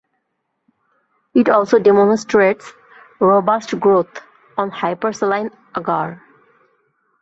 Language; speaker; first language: English; non-native, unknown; Bangla